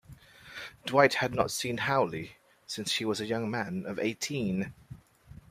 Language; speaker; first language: English; native; English